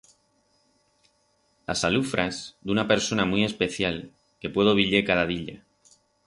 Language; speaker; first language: Aragonese; non-native, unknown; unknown